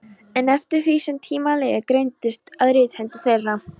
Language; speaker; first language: Icelandic; non-native, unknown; Polish